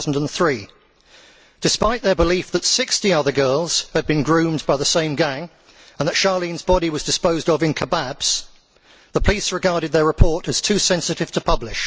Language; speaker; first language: English; native; English